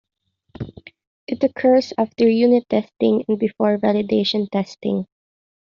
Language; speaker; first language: English; non-native, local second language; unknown